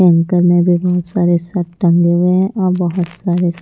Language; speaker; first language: Hindi; non-native, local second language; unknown